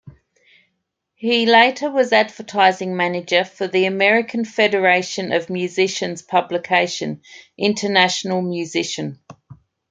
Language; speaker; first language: English; native; English